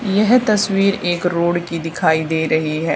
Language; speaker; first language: Hindi; native; Hindi